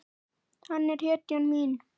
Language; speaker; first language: Icelandic; native; Icelandic